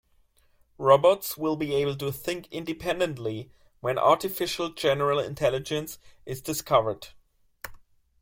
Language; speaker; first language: English; non-native, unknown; German